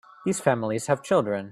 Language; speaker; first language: English; native; English